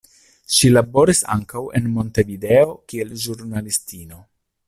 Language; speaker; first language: Esperanto; non-native, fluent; Italian